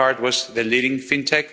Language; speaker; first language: English; non-native, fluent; Spanish